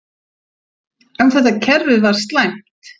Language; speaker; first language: Icelandic; native; Icelandic